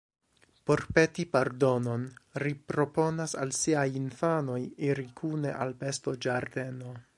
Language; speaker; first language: Esperanto; non-native, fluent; English